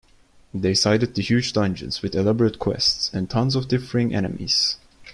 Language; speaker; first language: English; non-native, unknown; Turkish